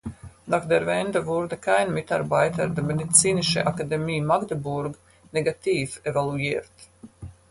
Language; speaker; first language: German; non-native, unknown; Latvian